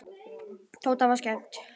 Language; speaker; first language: Icelandic; native; Icelandic